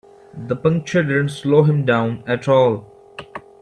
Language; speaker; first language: English; non-native, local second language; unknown